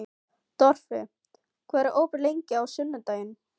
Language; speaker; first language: Icelandic; non-native, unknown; Filipino